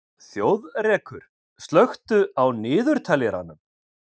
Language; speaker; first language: Icelandic; native; Icelandic